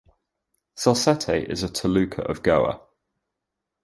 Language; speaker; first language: English; native; English